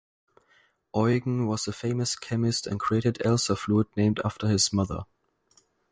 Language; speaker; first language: English; non-native, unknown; German